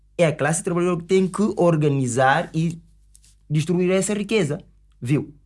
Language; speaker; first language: Portuguese; non-native, local second language; Upper Guinea Crioulo